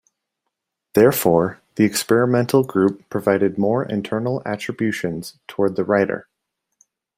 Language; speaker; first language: English; native; English